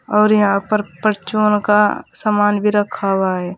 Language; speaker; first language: Hindi; native; Hindi